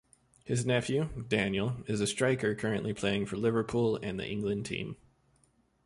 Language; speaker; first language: English; native; English